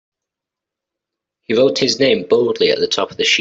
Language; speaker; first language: English; native; English